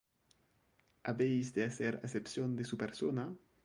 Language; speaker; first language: Spanish; non-native, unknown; French